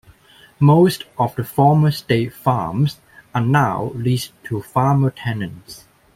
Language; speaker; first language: English; non-native, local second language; Cantonese